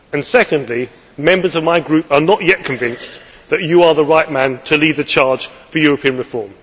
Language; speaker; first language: English; native; English